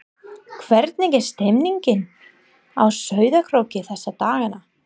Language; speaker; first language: Icelandic; non-native, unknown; English